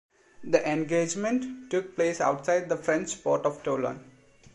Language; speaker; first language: English; non-native, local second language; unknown